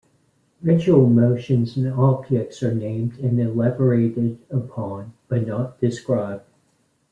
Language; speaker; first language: English; native; English